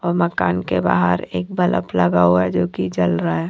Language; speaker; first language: Hindi; non-native, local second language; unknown